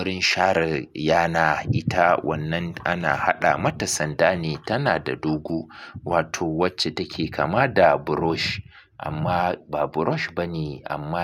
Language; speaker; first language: Hausa; native; Hausa